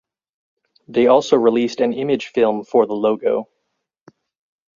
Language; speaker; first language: English; native; English